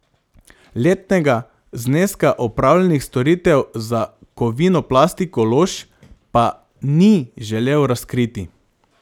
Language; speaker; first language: Slovenian; non-native, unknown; Macedonian